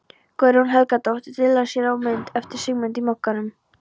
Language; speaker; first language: Icelandic; non-native, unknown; Polish